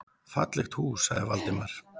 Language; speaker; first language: Icelandic; native; Icelandic